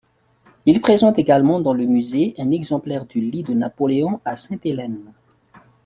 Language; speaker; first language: French; non-native, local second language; Malagasy